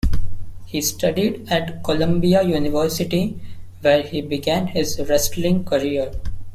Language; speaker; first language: English; non-native, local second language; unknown